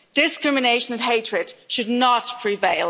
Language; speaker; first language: English; non-native, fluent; German